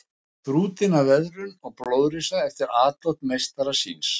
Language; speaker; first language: Icelandic; non-native, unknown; Russian